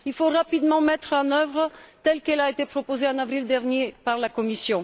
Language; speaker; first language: French; non-native, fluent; Bulgarian